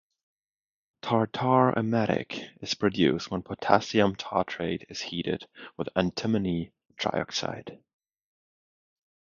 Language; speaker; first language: English; non-native, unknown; Spanish